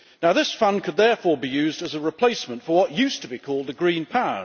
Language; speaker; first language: English; native; English